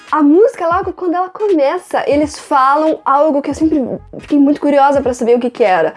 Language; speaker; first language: Portuguese; non-native, fluent; French